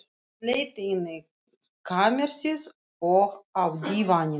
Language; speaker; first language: Icelandic; non-native, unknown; Russian